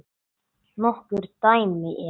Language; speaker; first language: Icelandic; non-native, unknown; English